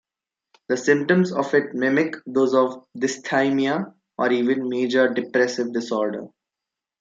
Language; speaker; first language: English; non-native, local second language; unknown